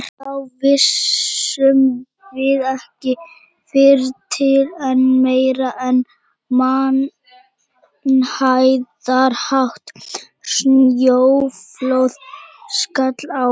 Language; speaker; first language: Icelandic; native; Icelandic